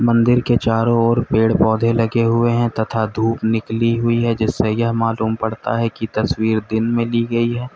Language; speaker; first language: Hindi; native; Hindi